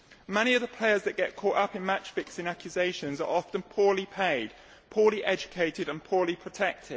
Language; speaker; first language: English; native; English